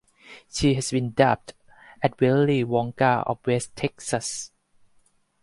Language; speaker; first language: English; non-native, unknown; Thai